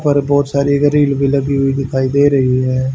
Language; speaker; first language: Hindi; native; Hindi